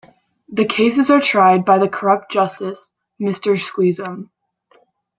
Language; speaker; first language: English; native; English